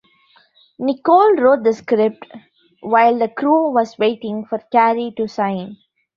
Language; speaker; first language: English; non-native, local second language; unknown